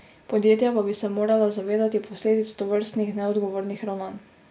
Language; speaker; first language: Slovenian; native; Slovenian